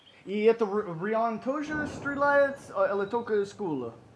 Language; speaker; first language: Russian; non-native, learner; English